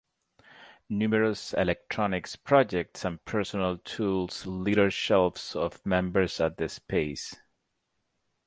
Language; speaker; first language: English; native; English